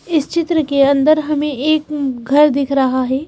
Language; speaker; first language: Hindi; native; Hindi